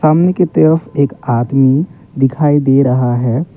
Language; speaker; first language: Hindi; non-native, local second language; Assamese